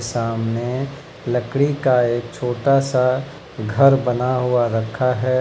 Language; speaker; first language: Hindi; native; Hindi